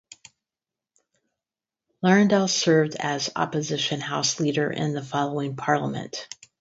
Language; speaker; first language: English; native; English